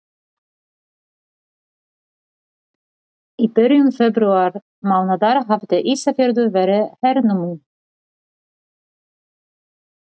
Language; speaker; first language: Icelandic; non-native, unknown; Polish